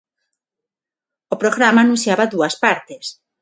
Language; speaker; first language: Galician; non-native, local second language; Spanish